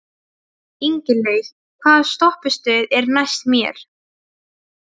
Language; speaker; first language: Icelandic; non-native, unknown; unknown